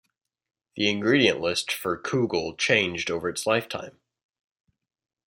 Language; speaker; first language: English; native; English